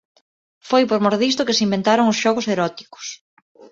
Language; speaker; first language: Galician; non-native, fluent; Spanish